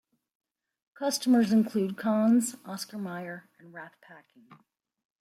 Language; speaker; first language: English; native; English